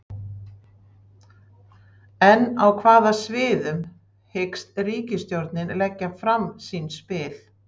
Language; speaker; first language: Icelandic; native; Icelandic